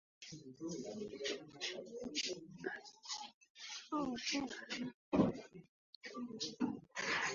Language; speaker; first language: English; native; English